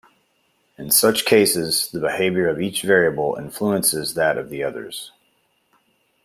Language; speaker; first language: English; native; English